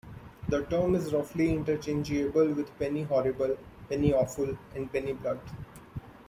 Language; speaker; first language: English; non-native, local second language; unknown